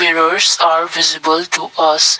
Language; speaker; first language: English; non-native, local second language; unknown